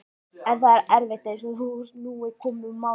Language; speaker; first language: Icelandic; native; Icelandic